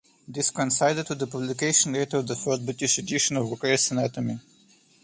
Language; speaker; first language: English; non-native, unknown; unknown